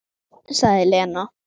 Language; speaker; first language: Icelandic; native; Icelandic